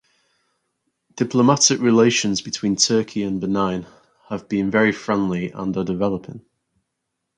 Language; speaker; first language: English; native; English